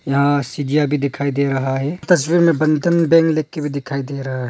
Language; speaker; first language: Hindi; non-native, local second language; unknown